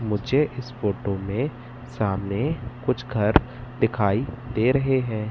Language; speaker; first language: Hindi; native; Hindi